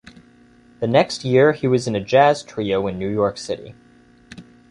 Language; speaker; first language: English; native; English